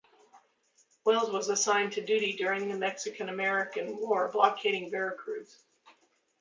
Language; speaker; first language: English; native; English